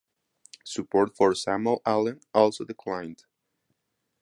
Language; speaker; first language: English; non-native, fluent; Spanish